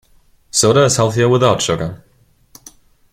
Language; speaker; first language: English; non-native, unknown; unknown